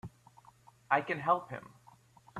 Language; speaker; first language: English; native; English